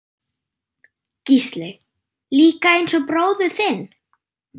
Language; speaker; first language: Icelandic; non-native, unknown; German